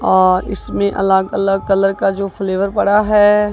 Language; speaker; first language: Hindi; non-native, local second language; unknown